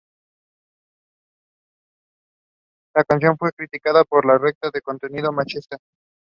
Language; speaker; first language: English; non-native, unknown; Spanish